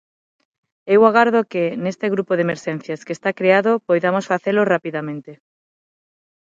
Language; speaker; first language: Galician; non-native, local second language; Spanish